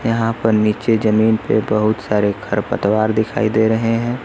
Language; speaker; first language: Hindi; native; Hindi